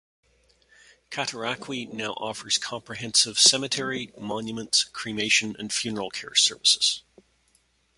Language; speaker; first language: English; native; English